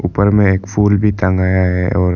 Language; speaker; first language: Hindi; non-native, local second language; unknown